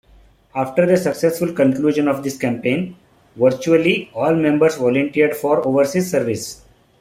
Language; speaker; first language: English; non-native, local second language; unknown